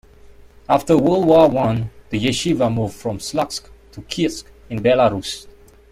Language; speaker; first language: English; non-native, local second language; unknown